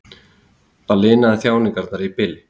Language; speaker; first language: Icelandic; native; Icelandic